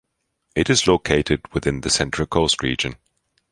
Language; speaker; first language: English; non-native, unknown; German